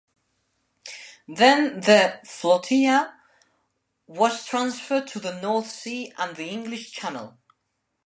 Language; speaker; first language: English; non-native, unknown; Spanish